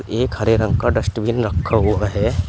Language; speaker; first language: Hindi; native; Hindi